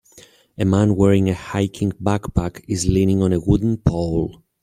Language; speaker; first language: English; native; English